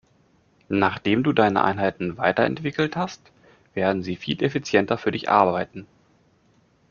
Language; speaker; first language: German; native; German